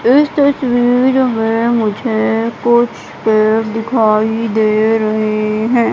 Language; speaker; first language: Hindi; native; Hindi